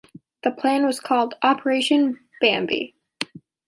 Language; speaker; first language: English; native; English